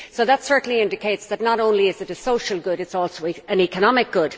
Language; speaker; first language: English; native; English